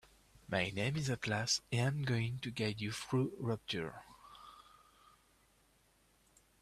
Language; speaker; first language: English; native; English